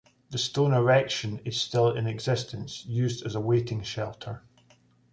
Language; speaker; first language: English; native; English